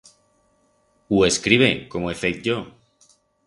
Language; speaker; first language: Aragonese; non-native, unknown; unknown